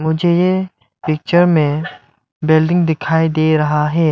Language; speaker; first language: Hindi; non-native, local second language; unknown